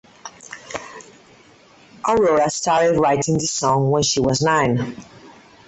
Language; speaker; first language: English; non-native, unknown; Catalan